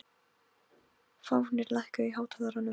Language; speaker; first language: Icelandic; non-native, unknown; Polish